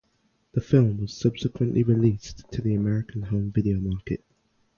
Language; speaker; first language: English; native; English